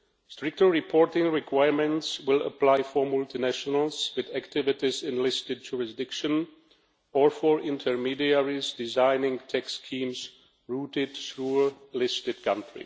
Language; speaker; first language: English; non-native, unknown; Czech